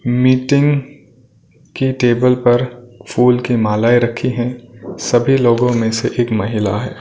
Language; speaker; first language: Hindi; non-native, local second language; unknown